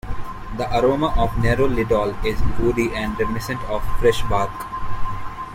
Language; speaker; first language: English; non-native, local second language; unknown